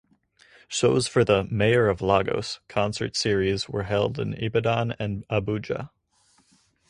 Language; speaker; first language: English; native; English